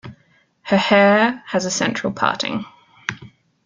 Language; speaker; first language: English; native; English